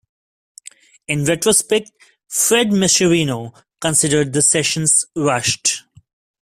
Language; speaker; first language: English; non-native, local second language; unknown